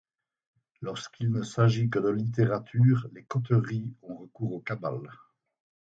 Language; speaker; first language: French; native; French